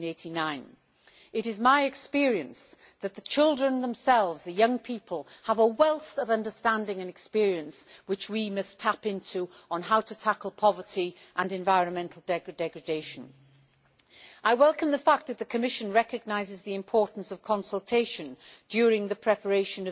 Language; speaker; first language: English; native; English